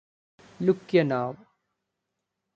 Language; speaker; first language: English; non-native, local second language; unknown